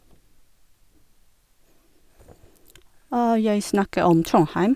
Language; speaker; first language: Norwegian; non-native, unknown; Japanese